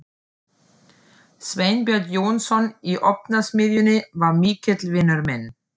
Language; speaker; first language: Icelandic; non-native, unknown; German